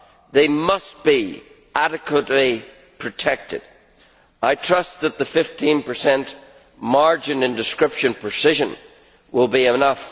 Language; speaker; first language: English; native; English